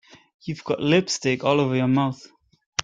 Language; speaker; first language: English; native; English